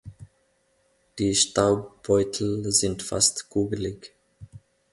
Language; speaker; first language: German; non-native, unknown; Finnish